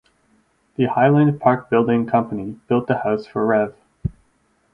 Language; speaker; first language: English; native; English